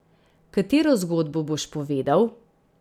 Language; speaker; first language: Slovenian; native; Slovenian